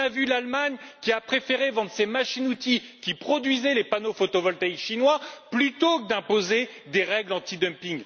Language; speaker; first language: French; native; French